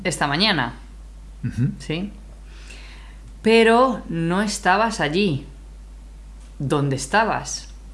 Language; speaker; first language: Spanish; native; Spanish